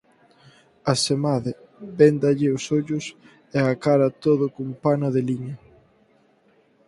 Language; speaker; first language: Galician; native; Galician